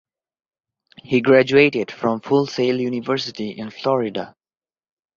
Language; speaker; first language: English; non-native, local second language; Bangla